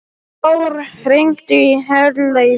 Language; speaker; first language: Icelandic; non-native, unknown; Polish